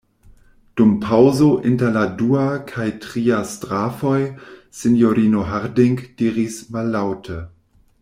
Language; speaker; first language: Esperanto; non-native, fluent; German